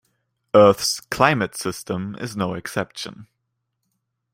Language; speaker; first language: English; non-native, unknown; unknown